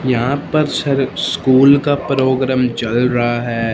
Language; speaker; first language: Hindi; non-native, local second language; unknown